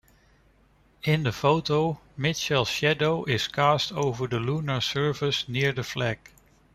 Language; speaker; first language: English; non-native, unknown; Dutch